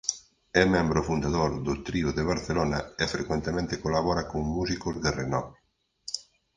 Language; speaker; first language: Galician; native; Galician